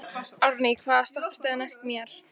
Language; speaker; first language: Icelandic; native; Icelandic